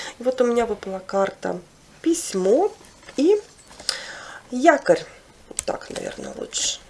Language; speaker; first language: Russian; non-native, local second language; Ukrainian